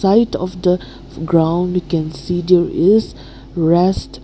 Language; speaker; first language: English; non-native, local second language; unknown